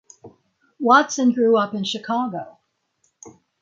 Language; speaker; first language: English; native; English